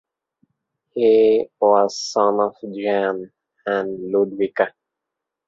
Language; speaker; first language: English; non-native, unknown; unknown